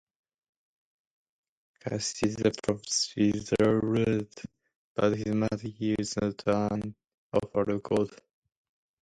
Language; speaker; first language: English; non-native, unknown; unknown